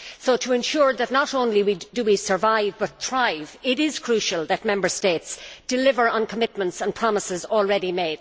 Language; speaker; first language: English; native; English